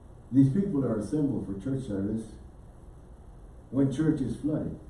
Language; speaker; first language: English; native; English